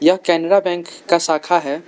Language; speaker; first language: Hindi; non-native, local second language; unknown